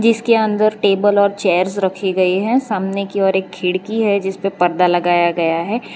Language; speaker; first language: Hindi; non-native, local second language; Gujarati